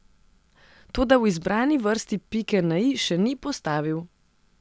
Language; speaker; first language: Slovenian; non-native, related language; Serbian